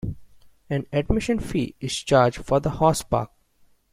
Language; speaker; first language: English; non-native, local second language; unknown